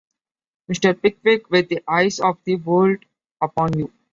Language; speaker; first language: English; non-native, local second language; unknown